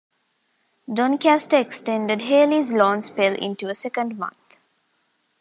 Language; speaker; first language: English; non-native, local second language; Tamil